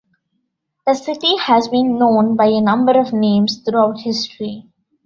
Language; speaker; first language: English; non-native, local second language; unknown